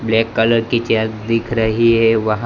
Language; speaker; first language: Hindi; non-native, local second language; Gujarati